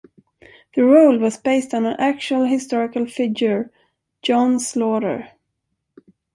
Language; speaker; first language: English; non-native, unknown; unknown